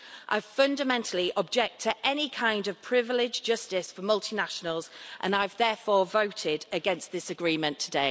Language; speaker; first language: English; native; English